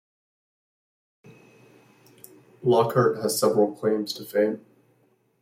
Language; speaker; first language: English; native; English